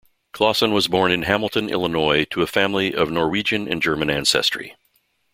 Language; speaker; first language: English; native; English